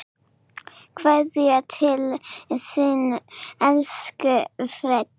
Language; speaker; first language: Icelandic; non-native, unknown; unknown